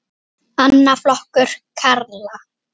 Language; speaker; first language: Icelandic; native; Icelandic